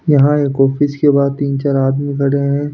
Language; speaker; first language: Hindi; non-native, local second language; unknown